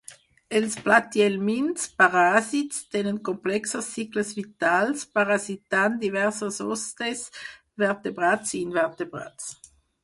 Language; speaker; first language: Catalan; non-native, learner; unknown